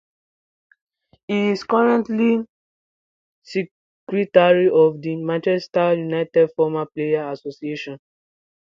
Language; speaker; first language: English; non-native, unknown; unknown